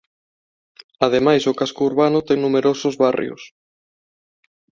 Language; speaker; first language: Galician; non-native, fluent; Spanish